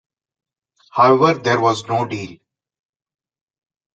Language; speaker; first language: English; non-native, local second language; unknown